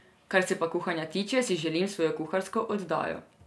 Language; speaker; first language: Slovenian; non-native, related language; Serbian